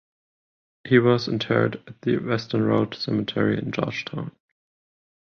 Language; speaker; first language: English; non-native, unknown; German